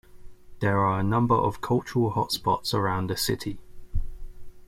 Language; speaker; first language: English; native; English